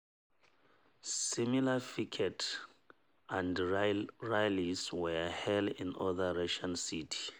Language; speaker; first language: English; non-native, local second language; Hausa